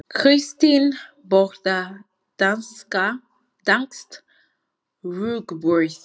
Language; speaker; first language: Icelandic; non-native, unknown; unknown